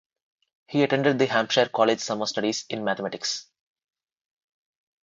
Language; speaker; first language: English; non-native, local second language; Telugu